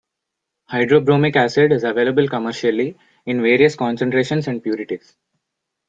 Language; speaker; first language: English; non-native, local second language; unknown